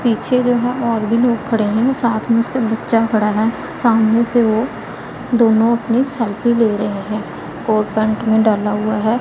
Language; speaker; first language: Hindi; non-native, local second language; Punjabi